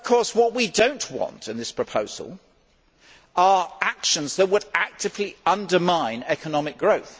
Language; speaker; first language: English; native; English